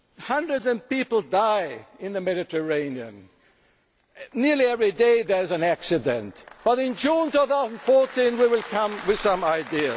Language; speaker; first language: English; non-native, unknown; German